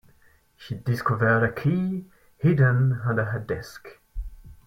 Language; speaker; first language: English; non-native, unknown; French